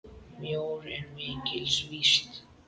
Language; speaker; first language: Icelandic; native; Icelandic